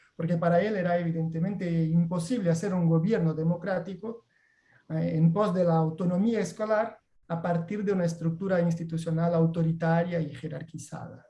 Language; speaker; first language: Spanish; non-native, related language; Portuguese